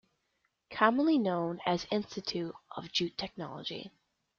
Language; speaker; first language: English; native; English